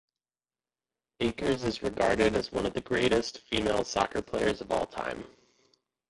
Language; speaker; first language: English; native; English